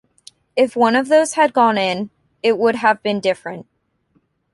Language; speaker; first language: English; native; English